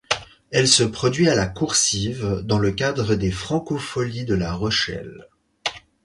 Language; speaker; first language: French; native; French